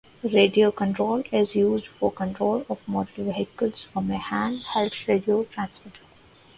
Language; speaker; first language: English; non-native, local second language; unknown